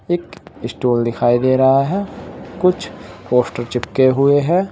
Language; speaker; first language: Hindi; native; Hindi